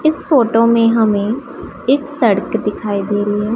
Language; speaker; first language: Hindi; non-native, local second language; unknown